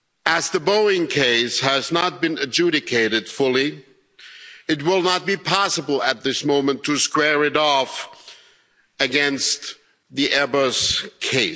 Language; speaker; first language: English; non-native, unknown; German